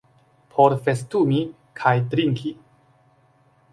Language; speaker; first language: Esperanto; non-native, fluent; Chinese